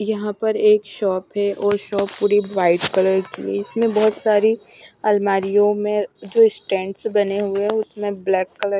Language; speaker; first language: Hindi; non-native, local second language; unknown